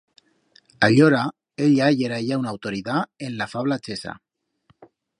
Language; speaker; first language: Aragonese; native; Aragonese